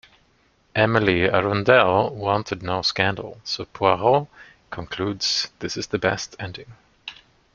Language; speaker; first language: English; non-native, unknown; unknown